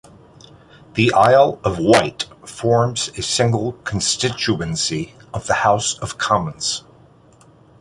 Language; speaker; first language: English; native; English